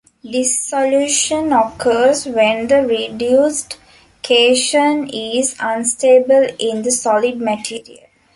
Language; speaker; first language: English; non-native, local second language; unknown